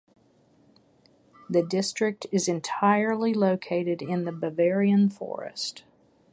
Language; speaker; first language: English; native; English